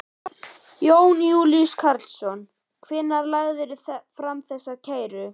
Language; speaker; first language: Icelandic; native; Icelandic